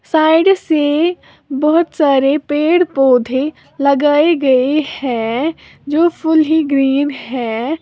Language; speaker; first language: Hindi; native; Hindi